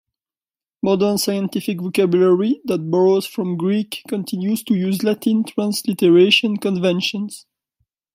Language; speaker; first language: English; non-native, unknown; French